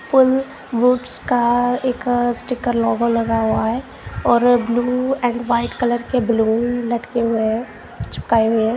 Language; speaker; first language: Hindi; non-native, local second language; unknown